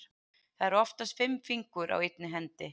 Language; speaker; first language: Icelandic; native; Icelandic